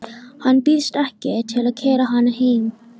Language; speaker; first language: Icelandic; native; Icelandic